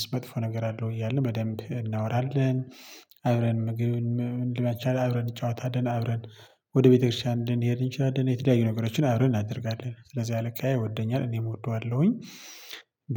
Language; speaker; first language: Amharic; non-native, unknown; Tigrinya